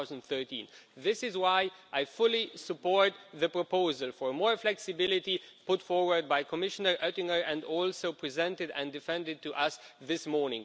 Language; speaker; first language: English; non-native, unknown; Romanian